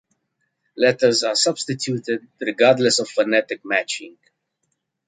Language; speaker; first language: English; native; English